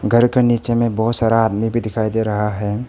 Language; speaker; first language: Hindi; early bilingual, other home language; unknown